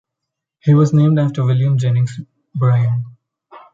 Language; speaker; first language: English; non-native, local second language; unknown